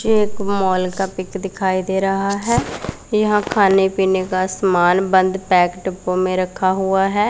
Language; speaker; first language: Hindi; non-native, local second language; Punjabi